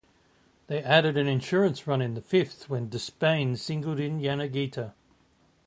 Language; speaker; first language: English; native; English